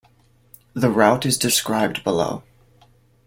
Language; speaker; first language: English; native; English